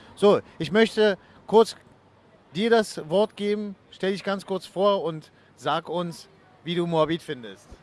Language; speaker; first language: German; early bilingual, other home language; Turkish